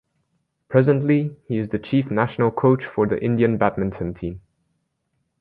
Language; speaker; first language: English; native; English